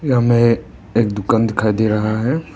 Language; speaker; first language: Hindi; non-native, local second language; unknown